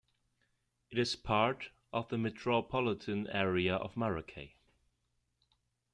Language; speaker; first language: English; non-native, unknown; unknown